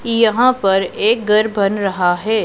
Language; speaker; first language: Hindi; non-native, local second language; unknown